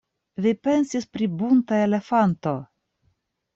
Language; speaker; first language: Esperanto; non-native, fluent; Russian